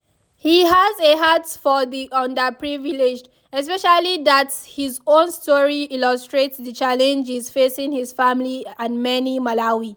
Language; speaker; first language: English; non-native, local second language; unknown